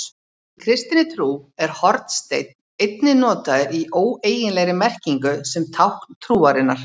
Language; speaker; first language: Icelandic; native; Icelandic